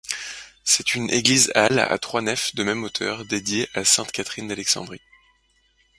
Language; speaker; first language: French; native; French